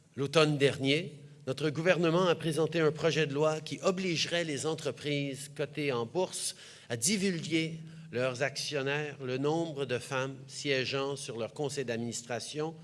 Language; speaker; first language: French; early bilingual, heritage; French